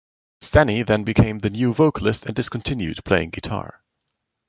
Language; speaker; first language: English; non-native, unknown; German